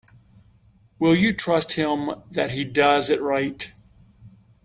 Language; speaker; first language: English; native; English